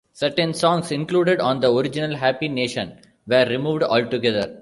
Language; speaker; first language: English; non-native, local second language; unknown